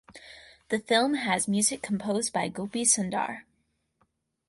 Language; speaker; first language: English; native; English